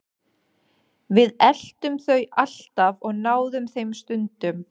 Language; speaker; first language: Icelandic; non-native, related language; Danish